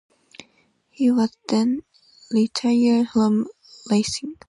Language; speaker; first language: English; non-native, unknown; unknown